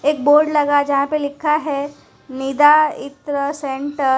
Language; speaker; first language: Hindi; non-native, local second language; Gujarati